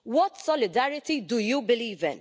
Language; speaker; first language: English; non-native, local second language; Maltese